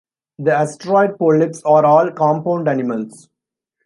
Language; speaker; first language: English; non-native, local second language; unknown